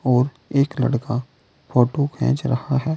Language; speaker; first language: Hindi; native; Hindi